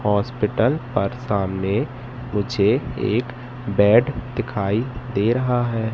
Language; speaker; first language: Hindi; native; Hindi